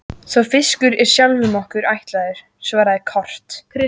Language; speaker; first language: Icelandic; native; Icelandic